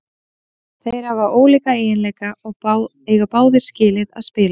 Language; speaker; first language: Icelandic; native; Icelandic